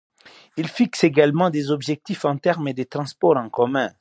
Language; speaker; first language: French; non-native, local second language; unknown